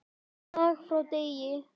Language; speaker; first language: Icelandic; native; Icelandic